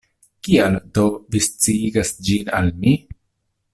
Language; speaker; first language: Esperanto; non-native, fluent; Italian